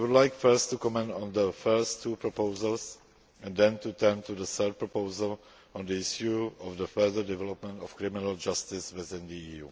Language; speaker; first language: English; non-native, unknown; Czech